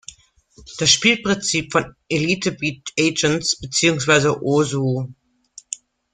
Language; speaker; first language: German; native; German